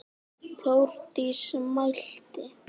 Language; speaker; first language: Icelandic; native; Icelandic